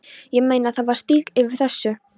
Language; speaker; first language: Icelandic; non-native, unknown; Polish